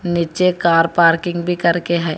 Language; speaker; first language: Hindi; non-native, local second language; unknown